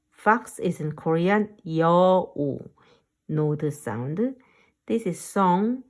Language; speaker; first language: English; non-native, fluent; Korean